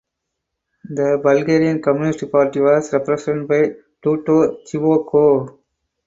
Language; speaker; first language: English; non-native, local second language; Tamil